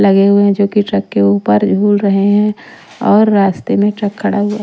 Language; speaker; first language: Hindi; non-native, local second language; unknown